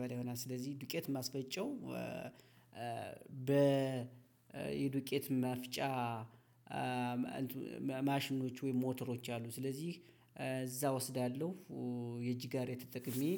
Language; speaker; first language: Amharic; native; Amharic